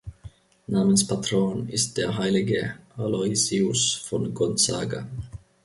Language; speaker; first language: German; non-native, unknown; Finnish